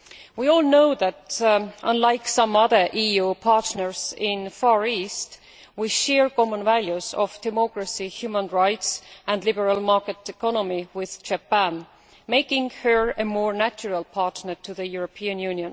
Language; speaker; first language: English; non-native, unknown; Estonian